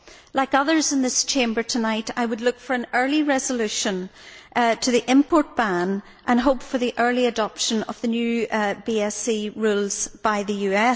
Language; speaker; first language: English; native; English